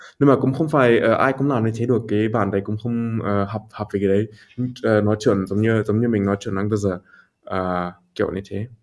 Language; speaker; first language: Vietnamese; early bilingual, heritage; Vietnamese